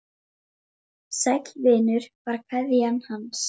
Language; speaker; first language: Icelandic; native; Icelandic